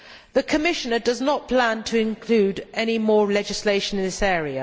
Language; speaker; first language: English; native; English